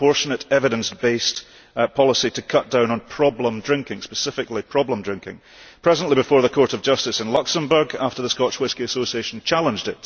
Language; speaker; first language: English; early bilingual, heritage; English